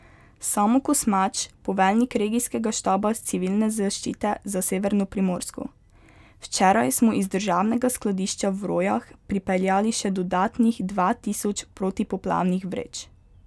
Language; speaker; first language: Slovenian; native; Slovenian